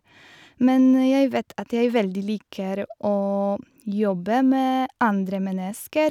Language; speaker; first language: Norwegian; non-native, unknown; Polish